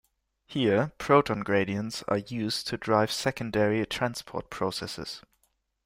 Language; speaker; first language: English; non-native, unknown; German